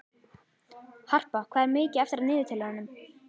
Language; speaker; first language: Icelandic; native; Icelandic